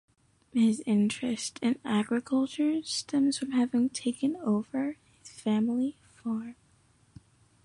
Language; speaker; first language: English; native; English